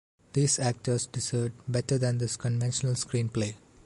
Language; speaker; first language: English; non-native, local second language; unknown